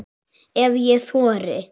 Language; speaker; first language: Icelandic; native; Icelandic